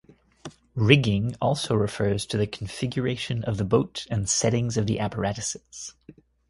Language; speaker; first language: English; native; English